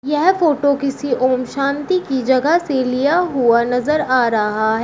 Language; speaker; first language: Hindi; native; Hindi